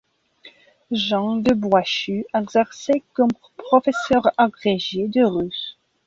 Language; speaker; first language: French; non-native, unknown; Belarusian